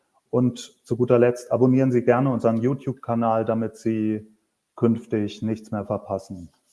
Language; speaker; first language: German; native; German